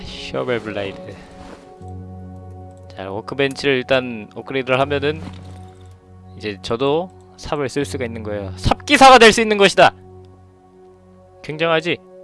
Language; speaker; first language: Korean; native; Korean